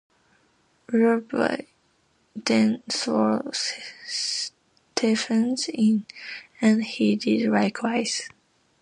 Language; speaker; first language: English; non-native, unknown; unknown